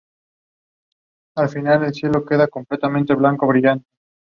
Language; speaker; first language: English; non-native, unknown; Spanish